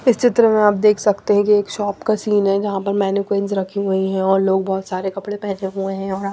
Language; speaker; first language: Hindi; non-native, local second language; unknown